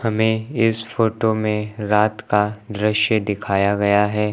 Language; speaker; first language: Hindi; native; Hindi